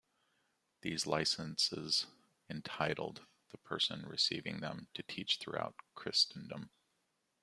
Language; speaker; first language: English; native; English